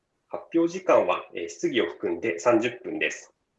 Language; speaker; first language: Japanese; native; Japanese